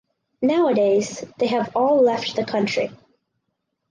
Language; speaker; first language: English; native; English